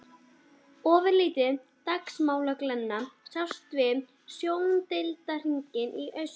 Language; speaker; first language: Icelandic; native; Icelandic